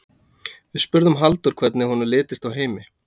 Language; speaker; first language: Icelandic; native; Icelandic